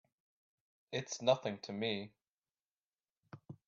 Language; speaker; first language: English; native; English